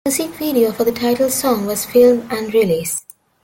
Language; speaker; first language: English; non-native, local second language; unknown